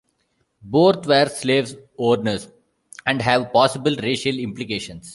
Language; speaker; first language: English; non-native, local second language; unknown